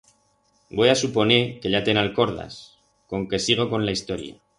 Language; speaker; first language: Aragonese; non-native, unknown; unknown